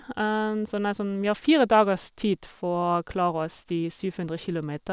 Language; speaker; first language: Norwegian; non-native, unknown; German